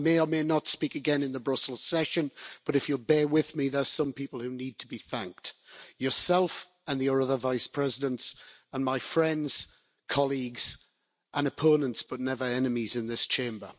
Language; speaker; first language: English; native; English